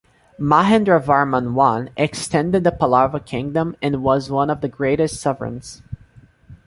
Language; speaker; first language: English; non-native, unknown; Portuguese